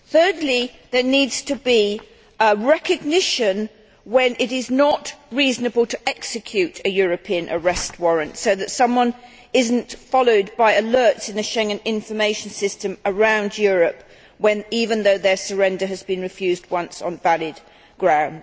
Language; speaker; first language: English; native; English